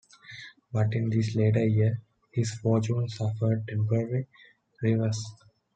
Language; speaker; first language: English; non-native, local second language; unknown